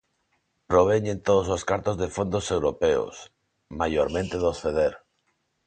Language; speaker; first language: Galician; non-native, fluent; Spanish